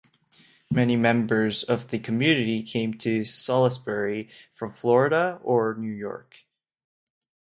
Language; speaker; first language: English; non-native, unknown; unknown